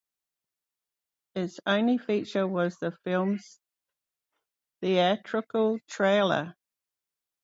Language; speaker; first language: English; native; English